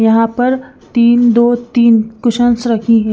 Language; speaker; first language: Hindi; non-native, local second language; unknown